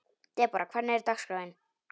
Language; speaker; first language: Icelandic; non-native, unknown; Polish